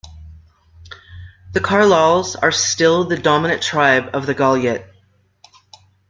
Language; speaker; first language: English; native; English